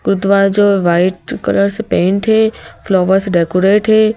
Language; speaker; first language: Hindi; native; Hindi